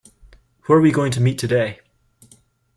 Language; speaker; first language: English; native; English